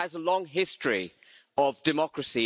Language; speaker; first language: English; native; English